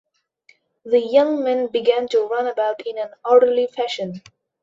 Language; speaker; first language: English; non-native, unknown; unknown